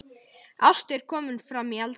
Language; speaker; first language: Icelandic; native; Icelandic